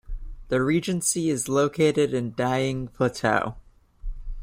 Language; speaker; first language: English; native; English